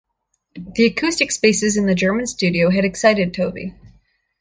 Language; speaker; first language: English; native; English